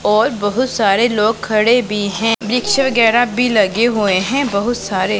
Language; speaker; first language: Hindi; non-native, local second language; Punjabi